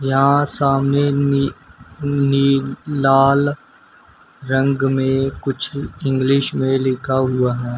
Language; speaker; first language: Hindi; native; Hindi